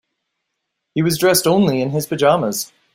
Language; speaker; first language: English; native; English